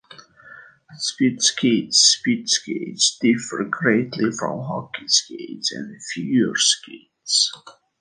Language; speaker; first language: English; native; English